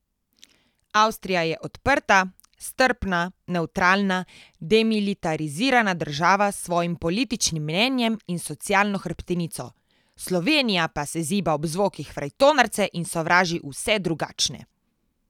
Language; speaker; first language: Slovenian; native; Slovenian